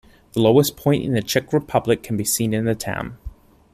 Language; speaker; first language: English; native; English